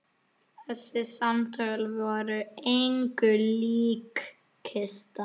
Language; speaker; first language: Icelandic; native; Icelandic